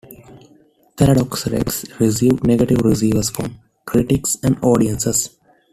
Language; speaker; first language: English; non-native, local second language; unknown